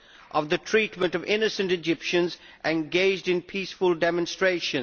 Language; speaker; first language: English; native; English